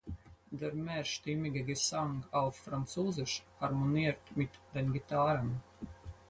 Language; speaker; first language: German; non-native, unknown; Latvian